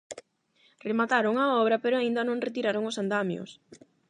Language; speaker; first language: Galician; non-native, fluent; Spanish